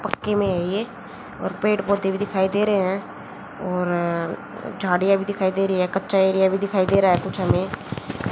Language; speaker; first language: Hindi; native; Hindi